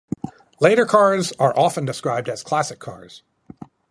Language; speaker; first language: English; native; English